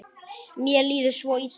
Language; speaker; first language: Icelandic; native; Icelandic